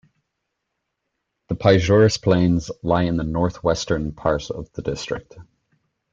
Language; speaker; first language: English; native; English